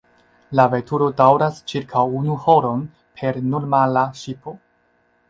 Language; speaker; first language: Esperanto; non-native, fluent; Chinese